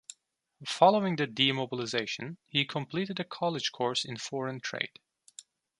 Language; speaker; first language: English; non-native, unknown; Turkish